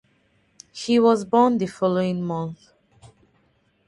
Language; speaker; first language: English; non-native, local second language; Yoruba